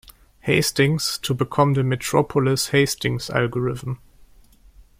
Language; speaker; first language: English; non-native, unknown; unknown